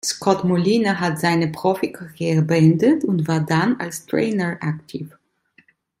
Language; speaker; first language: German; non-native, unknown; Italian